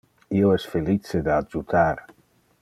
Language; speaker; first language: Interlingua; non-native, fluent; Dutch